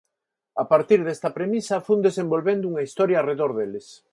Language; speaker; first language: Galician; non-native, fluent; Spanish